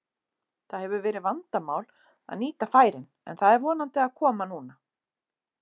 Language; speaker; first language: Icelandic; native; Icelandic